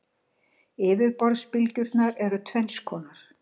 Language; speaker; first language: Icelandic; native; Icelandic